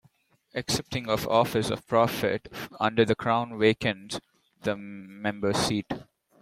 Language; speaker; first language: English; non-native, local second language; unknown